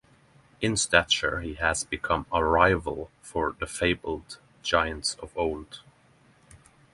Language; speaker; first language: English; non-native, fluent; Norwegian